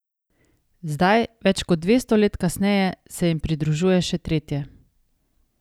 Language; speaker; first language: Slovenian; native; Slovenian